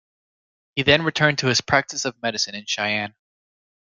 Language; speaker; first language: English; native; English